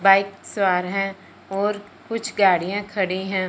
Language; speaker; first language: Hindi; non-native, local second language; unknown